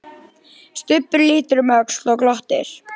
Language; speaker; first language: Icelandic; native; Icelandic